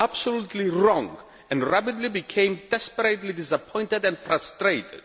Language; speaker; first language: English; non-native, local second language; Greek